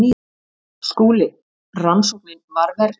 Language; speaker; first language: Icelandic; native; Icelandic